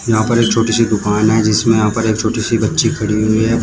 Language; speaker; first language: Hindi; native; Hindi